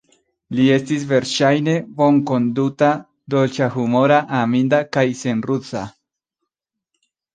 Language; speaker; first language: Esperanto; non-native, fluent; Spanish